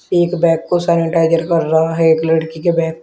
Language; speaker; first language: Hindi; native; Hindi